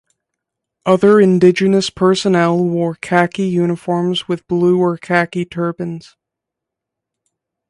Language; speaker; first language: English; native; English